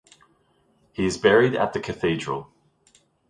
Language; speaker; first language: English; native; English